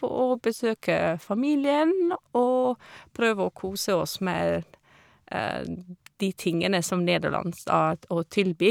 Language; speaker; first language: Norwegian; non-native, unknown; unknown